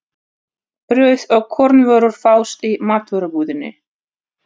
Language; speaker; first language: Icelandic; non-native, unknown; Russian